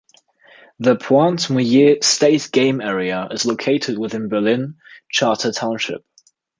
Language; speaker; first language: English; non-native, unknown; German